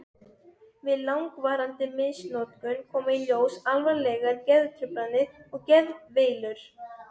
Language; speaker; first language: Icelandic; non-native, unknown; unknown